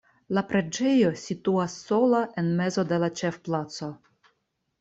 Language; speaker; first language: Esperanto; non-native, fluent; Russian